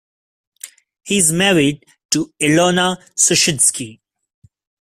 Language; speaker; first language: English; non-native, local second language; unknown